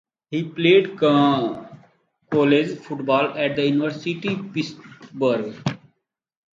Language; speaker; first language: English; non-native, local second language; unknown